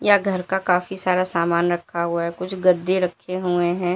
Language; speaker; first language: Hindi; native; Hindi